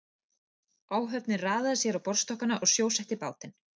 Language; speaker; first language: Icelandic; native; Icelandic